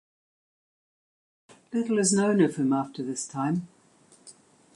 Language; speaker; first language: English; native; English